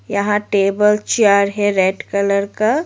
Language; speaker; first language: Hindi; non-native, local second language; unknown